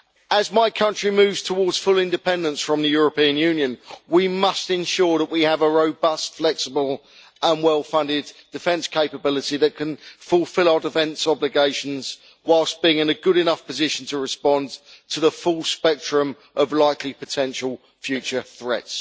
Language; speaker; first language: English; native; English